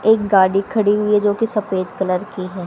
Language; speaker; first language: Hindi; native; Hindi